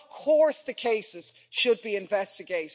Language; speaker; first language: English; native; English